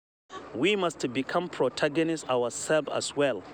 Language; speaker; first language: English; non-native, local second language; Hausa